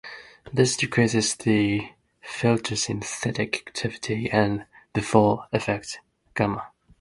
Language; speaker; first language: English; non-native, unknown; Japanese